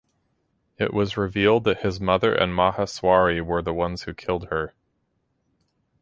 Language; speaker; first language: English; native; English